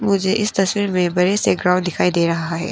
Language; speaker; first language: Hindi; non-native, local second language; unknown